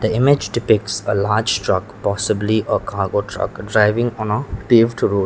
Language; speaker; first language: English; non-native, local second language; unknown